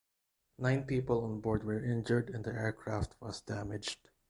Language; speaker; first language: English; non-native, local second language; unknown